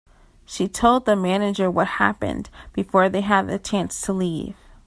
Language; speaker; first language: English; native; English